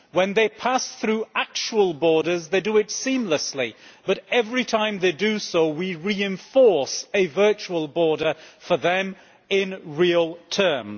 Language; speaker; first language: English; native; English